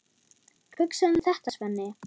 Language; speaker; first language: Icelandic; non-native, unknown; German